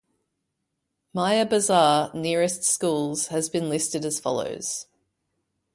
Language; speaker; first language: English; native; English